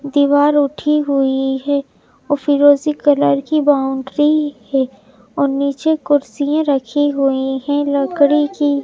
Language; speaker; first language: Hindi; native; Hindi